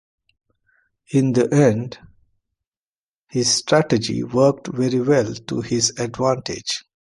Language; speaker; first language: English; non-native, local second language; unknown